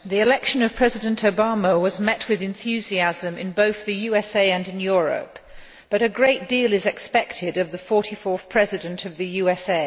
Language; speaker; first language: English; non-native, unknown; Polish